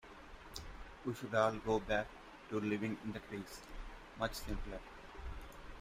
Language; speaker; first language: English; non-native, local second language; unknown